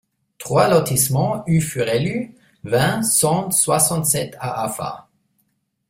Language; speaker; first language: French; non-native, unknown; German